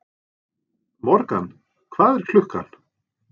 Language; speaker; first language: Icelandic; non-native, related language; Norwegian